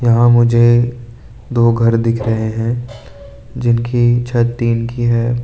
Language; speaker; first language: Hindi; non-native, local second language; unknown